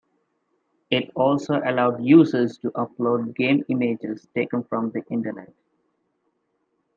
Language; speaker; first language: English; non-native, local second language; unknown